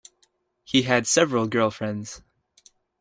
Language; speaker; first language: English; native; English